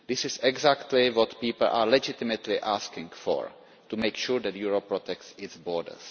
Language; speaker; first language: English; non-native, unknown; Czech